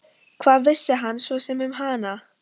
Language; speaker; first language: Icelandic; non-native, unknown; Polish